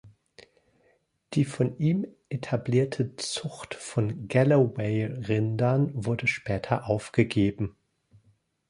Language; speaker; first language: German; native; German